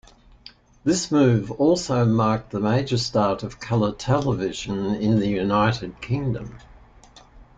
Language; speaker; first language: English; native; English